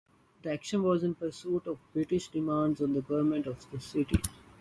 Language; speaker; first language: English; non-native, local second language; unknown